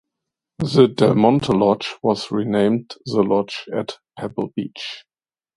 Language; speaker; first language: English; non-native, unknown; German